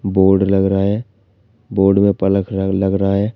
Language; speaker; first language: Hindi; native; Hindi